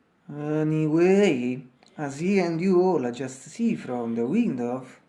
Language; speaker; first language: English; non-native, learner; Italian